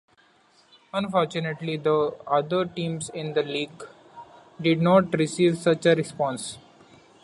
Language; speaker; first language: English; non-native, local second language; Marathi